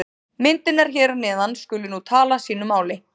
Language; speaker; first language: Icelandic; native; Icelandic